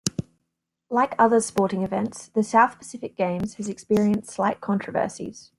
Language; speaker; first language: English; native; English